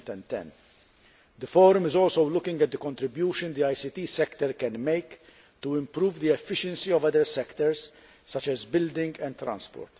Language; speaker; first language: English; non-native, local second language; Maltese